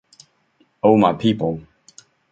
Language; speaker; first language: English; native; English